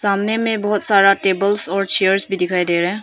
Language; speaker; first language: Hindi; non-native, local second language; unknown